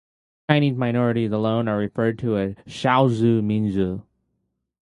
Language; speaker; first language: English; native; English